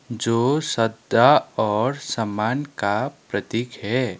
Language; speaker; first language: Hindi; non-native, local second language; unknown